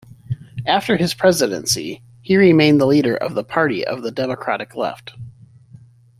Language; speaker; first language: English; native; English